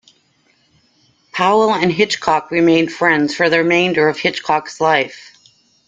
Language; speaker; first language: English; native; English